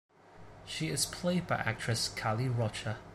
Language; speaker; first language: English; non-native, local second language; Cantonese